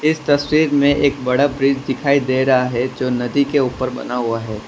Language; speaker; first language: Hindi; non-native, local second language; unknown